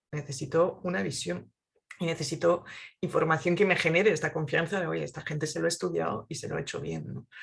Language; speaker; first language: Spanish; non-native, fluent; French